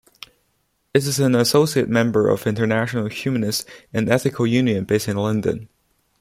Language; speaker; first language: English; non-native, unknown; Chinese